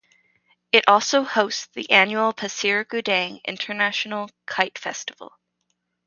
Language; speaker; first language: English; native; English